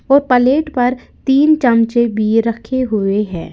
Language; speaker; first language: Hindi; native; Hindi